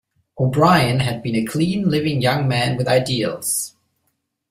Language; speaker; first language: English; non-native, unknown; German